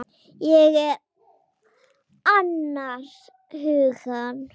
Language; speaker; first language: Icelandic; native; Icelandic